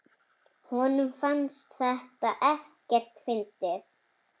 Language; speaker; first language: Icelandic; native; Icelandic